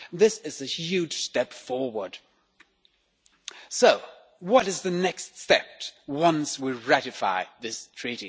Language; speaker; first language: English; non-native, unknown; Swedish